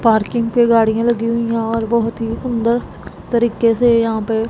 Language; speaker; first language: Hindi; non-native, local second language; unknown